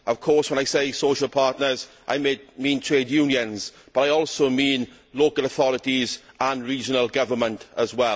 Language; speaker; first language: English; native; English